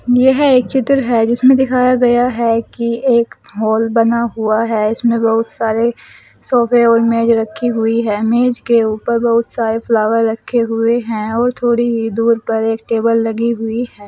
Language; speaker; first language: Hindi; native; Hindi